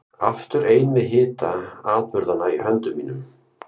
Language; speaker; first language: Icelandic; native; Icelandic